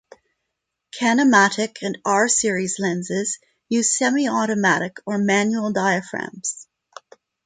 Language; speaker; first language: English; non-native, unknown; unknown